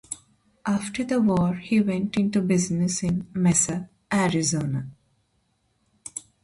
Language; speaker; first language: English; non-native, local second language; Telugu